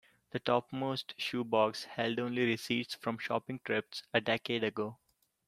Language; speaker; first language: English; non-native, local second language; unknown